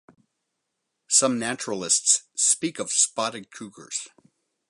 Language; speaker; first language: English; native; English